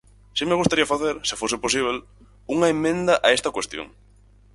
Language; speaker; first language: Galician; native; Galician